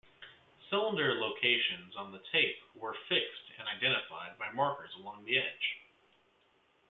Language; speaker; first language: English; native; English